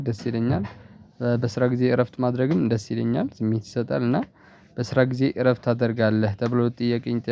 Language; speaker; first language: Amharic; non-native, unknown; Tigrinya